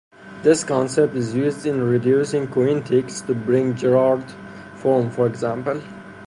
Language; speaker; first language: English; non-native, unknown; Persian